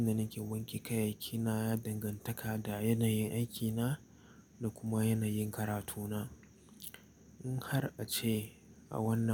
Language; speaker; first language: Hausa; native; Hausa